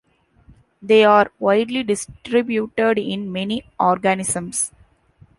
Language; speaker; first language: English; non-native, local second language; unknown